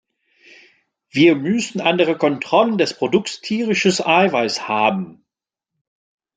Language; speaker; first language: German; non-native, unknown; French